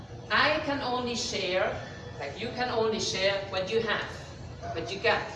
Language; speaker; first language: English; non-native, fluent; Spanish